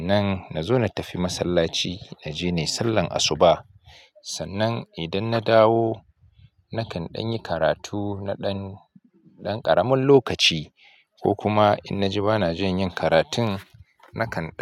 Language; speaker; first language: Hausa; native; Hausa